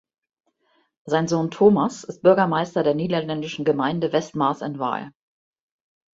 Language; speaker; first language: German; native; German